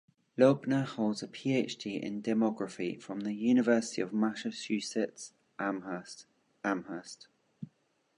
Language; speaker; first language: English; native; English